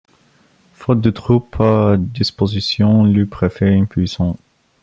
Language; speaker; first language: French; non-native, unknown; Bulgarian